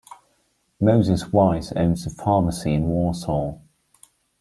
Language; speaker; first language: English; non-native, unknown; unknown